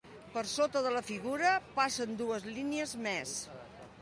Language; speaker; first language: Catalan; non-native, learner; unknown